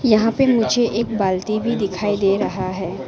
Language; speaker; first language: Hindi; non-native, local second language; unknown